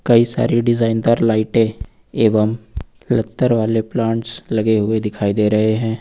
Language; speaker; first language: Hindi; native; Hindi